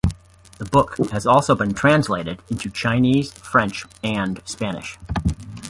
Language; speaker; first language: English; native; English